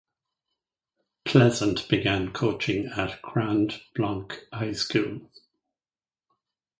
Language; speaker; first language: English; native; English